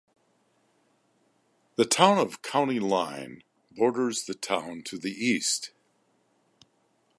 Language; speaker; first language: English; native; English